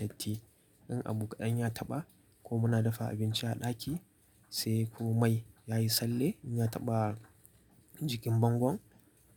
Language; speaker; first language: Hausa; native; Hausa